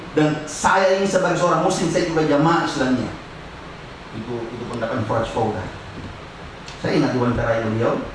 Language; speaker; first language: Indonesian; non-native, local second language; Buginese